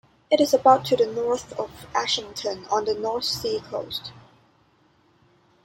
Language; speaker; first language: English; non-native, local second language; Cantonese